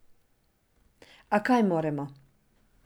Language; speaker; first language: Slovenian; non-native, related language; Serbian